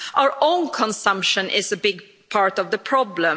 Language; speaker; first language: English; non-native, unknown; Swedish